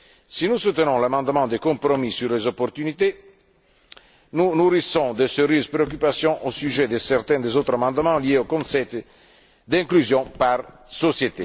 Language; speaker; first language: French; non-native, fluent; Italian